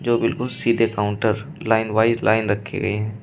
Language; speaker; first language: Hindi; native; Hindi